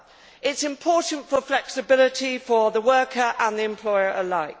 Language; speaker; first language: English; native; English